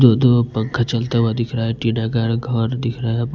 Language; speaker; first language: Hindi; non-native, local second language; Bhojpuri